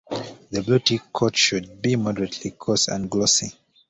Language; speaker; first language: English; native; English